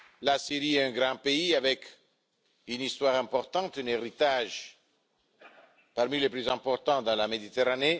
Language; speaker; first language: French; non-native, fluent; Italian